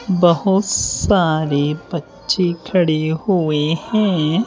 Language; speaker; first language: Hindi; native; Hindi